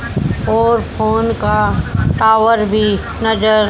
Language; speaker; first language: Hindi; native; Hindi